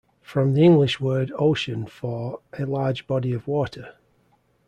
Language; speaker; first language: English; native; English